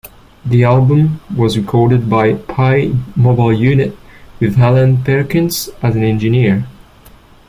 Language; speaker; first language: English; non-native, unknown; French